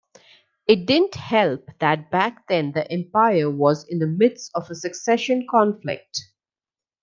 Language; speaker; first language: English; non-native, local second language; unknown